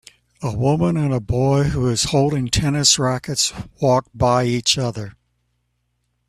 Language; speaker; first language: English; native; English